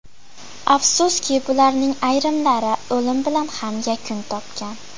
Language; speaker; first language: Uzbek; native; Uzbek